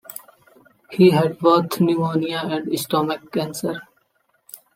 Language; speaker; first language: English; non-native, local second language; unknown